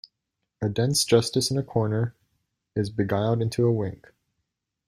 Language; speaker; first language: English; native; English